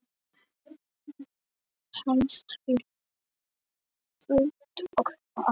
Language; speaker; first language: Icelandic; non-native, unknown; Polish